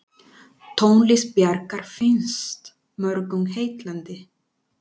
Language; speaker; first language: Icelandic; non-native, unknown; Spanish